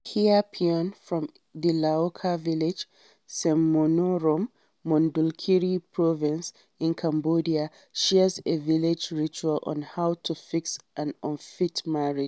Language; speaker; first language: English; non-native, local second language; Hausa